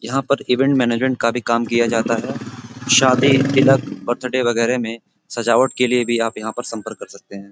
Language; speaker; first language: Hindi; native; Hindi